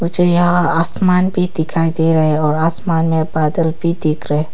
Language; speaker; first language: Hindi; non-native, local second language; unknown